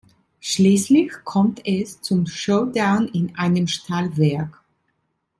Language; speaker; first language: German; non-native, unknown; Italian